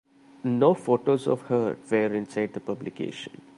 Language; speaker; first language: English; non-native, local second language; Malayalam